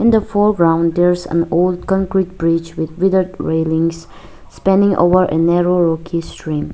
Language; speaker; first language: English; non-native, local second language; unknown